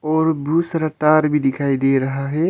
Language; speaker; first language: Hindi; non-native, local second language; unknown